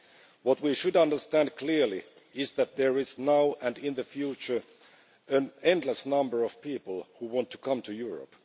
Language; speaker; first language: English; non-native, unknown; Finnish